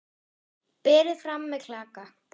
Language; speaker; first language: Icelandic; non-native, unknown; German